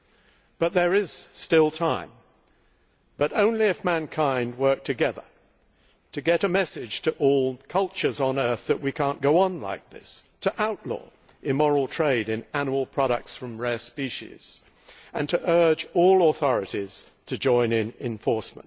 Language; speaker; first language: English; native; English